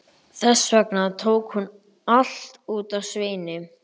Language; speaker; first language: Icelandic; native; Icelandic